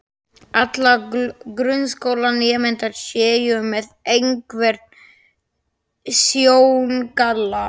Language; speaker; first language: Icelandic; non-native, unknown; Slovak